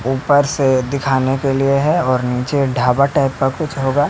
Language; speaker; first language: Hindi; native; Hindi